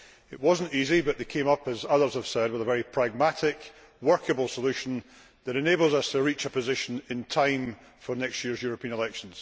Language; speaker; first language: English; native; English